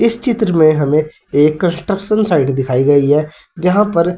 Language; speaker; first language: Hindi; native; Hindi